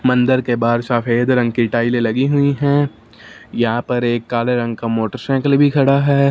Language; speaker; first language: Hindi; non-native, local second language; Punjabi